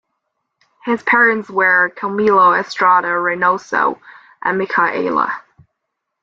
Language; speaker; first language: English; non-native, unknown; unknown